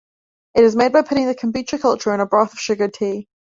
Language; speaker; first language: English; native; English